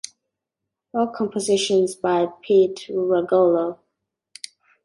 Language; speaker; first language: English; native; English